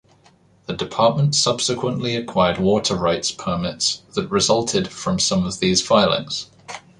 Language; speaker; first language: English; native; English